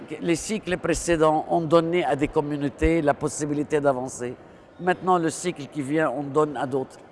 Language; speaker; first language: French; non-native, local second language; Arabic